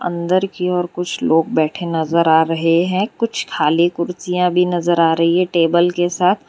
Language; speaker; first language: Hindi; non-native, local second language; Gujarati